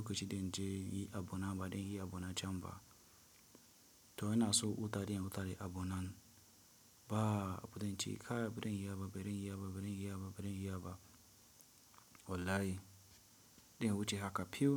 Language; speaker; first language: Hausa; non-native, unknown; Tiv